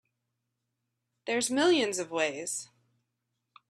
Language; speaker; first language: English; native; English